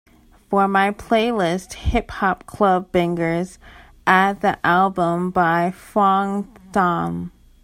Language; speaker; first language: English; native; English